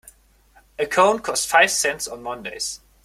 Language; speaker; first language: English; non-native, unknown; German